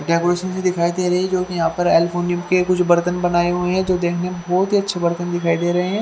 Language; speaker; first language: Hindi; native; Hindi